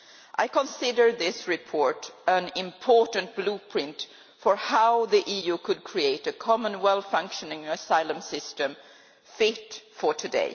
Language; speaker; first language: English; non-native, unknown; Swedish